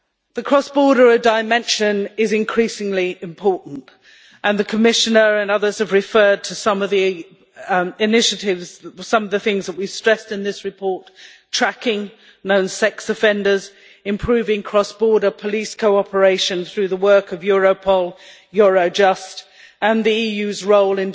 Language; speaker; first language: English; native; English